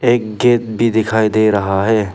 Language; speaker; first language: Hindi; non-native, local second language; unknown